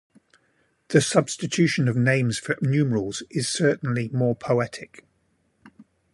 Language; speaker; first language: English; native; English